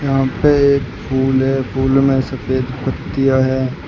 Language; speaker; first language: Hindi; native; Hindi